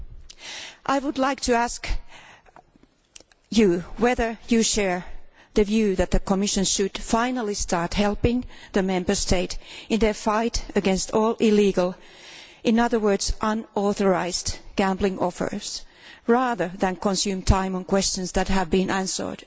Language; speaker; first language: English; non-native, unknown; Finnish